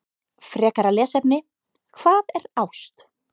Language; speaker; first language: Icelandic; native; Icelandic